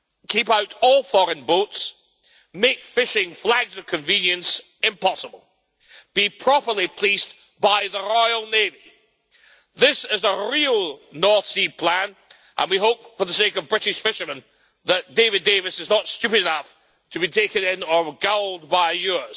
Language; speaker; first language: English; native; English